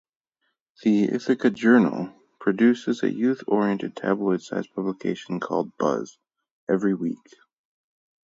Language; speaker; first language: English; native; English